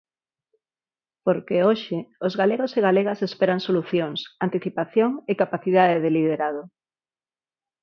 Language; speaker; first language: Galician; non-native, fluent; Spanish